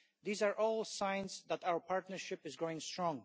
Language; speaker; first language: English; non-native, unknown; Polish